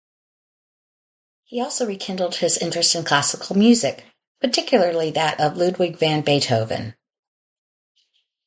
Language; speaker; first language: English; native; English